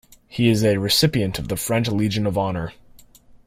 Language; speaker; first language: English; native; English